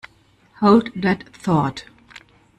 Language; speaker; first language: English; non-native, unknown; German